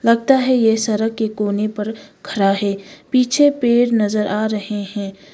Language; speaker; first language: Hindi; non-native, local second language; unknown